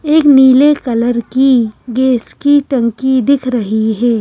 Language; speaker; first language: Hindi; native; Hindi